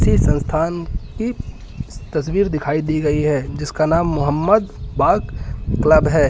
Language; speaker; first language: Hindi; native; Hindi